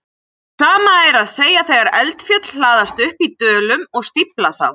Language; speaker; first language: Icelandic; native; Icelandic